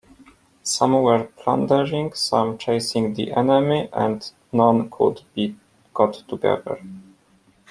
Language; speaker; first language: English; non-native, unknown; Polish